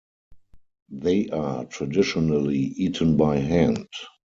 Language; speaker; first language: English; non-native, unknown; German